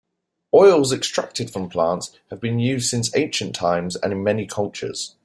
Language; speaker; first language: English; native; English